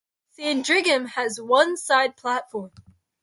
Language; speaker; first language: English; native; English